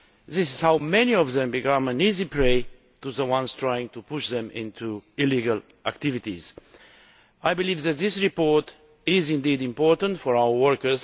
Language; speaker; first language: English; non-native, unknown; Romanian